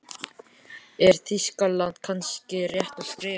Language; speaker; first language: Icelandic; native; Icelandic